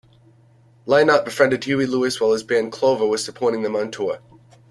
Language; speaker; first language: English; native; English